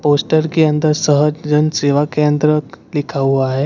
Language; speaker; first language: Hindi; non-native, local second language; Gujarati